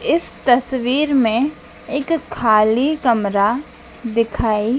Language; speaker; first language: Hindi; native; Hindi